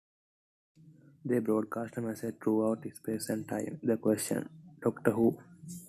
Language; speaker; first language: English; non-native, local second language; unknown